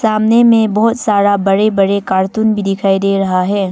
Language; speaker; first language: Hindi; early bilingual, other home language; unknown